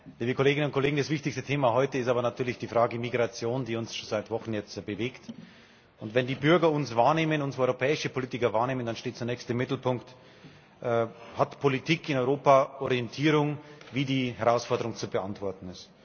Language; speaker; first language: German; native; German